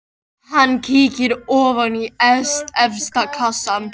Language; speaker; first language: Icelandic; native; Icelandic